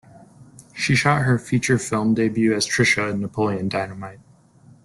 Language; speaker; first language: English; native; English